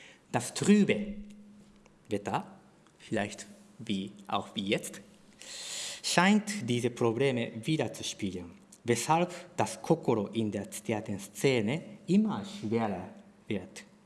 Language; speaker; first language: German; non-native, fluent; Japanese